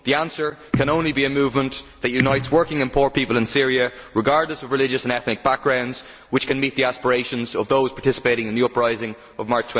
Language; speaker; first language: English; native; English